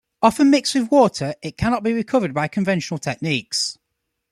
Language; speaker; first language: English; native; English